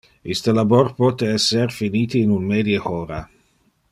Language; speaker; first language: Interlingua; non-native, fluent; Dutch